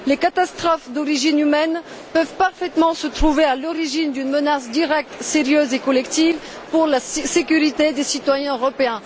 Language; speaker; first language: French; non-native, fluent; Bulgarian